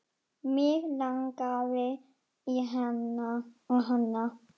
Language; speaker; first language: Icelandic; non-native, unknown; German